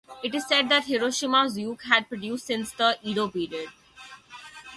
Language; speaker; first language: English; non-native, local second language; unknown